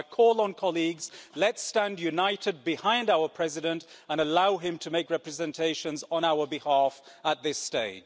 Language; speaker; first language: English; native; English